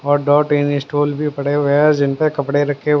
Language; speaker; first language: Hindi; native; Hindi